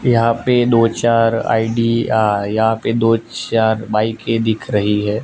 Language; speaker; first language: Hindi; non-native, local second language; Gujarati